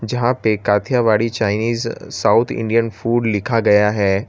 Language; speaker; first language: Hindi; non-native, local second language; Gujarati